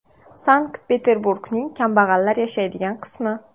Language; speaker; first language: Uzbek; native; Uzbek